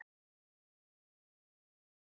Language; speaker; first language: Icelandic; native; Icelandic